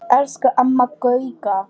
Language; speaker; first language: Icelandic; non-native, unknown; Polish